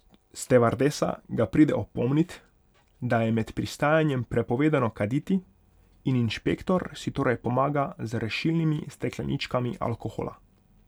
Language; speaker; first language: Slovenian; non-native, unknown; Hungarian